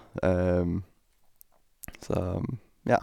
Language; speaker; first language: Norwegian; native; Norwegian